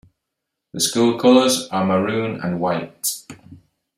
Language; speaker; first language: English; native; English